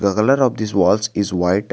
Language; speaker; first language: English; non-native, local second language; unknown